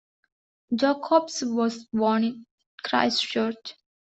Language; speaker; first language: English; non-native, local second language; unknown